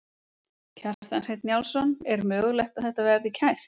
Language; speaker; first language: Icelandic; native; Icelandic